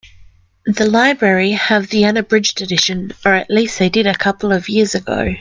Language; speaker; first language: English; native; English